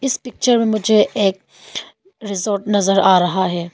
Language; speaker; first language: Hindi; non-native, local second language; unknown